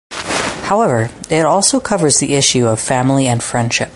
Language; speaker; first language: English; native; English